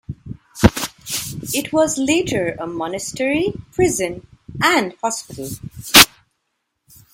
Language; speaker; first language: English; non-native, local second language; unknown